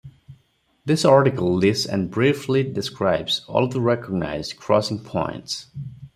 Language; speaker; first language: English; non-native, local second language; Odia